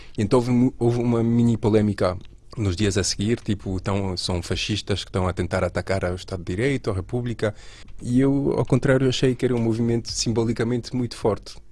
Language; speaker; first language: Portuguese; non-native, related language; Spanish